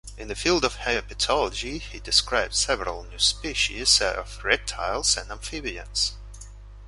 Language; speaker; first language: English; non-native, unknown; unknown